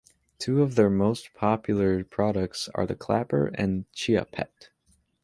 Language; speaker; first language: English; native; English